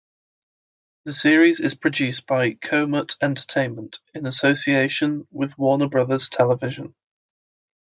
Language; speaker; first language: English; native; English